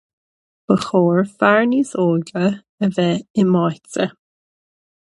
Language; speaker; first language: Irish; non-native, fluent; English